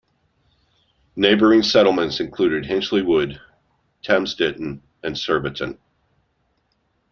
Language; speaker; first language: English; native; English